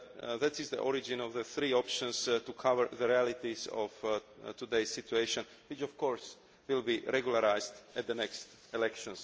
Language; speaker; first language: English; non-native, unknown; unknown